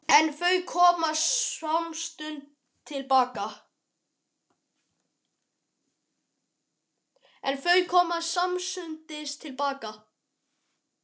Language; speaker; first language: Icelandic; native; Icelandic